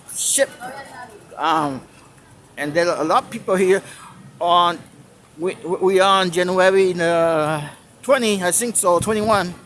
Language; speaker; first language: English; non-native, fluent; Spanish